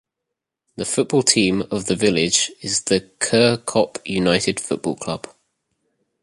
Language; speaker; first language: English; native; English